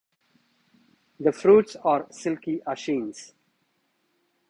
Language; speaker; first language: English; non-native, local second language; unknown